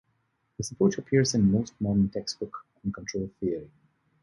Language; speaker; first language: English; non-native, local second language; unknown